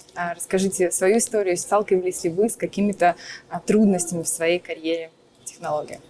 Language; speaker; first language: Russian; native; Russian